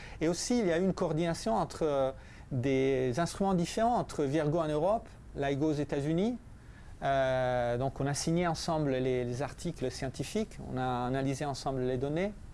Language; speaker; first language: French; non-native, fluent; Italian